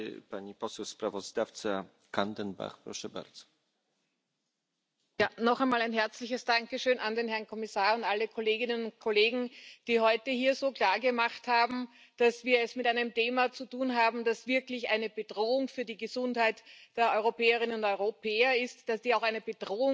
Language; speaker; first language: English; non-native, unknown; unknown